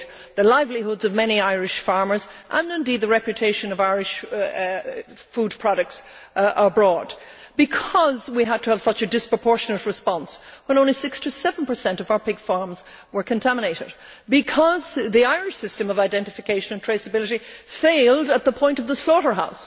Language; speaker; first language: English; native; English